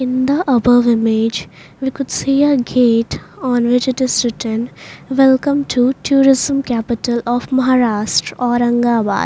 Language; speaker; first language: English; non-native, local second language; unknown